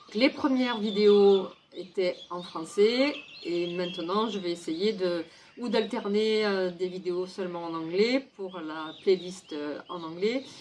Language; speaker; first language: French; native; French